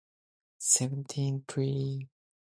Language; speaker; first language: English; non-native, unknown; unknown